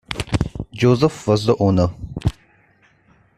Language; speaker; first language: English; non-native, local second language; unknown